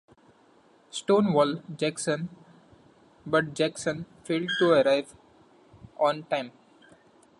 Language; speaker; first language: English; non-native, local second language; Marathi